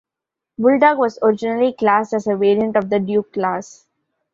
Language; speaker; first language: English; non-native, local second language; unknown